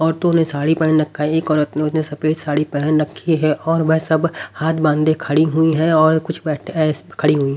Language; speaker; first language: Hindi; native; Hindi